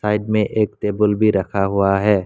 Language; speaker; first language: Hindi; non-native, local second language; Assamese